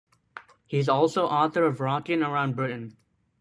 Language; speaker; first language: English; native; English